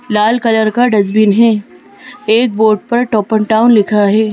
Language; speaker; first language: Hindi; native; Hindi